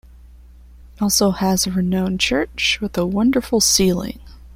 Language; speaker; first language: English; non-native, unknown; Spanish